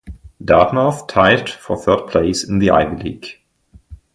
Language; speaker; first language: English; non-native, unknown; German